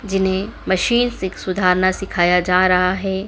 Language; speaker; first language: Hindi; native; Hindi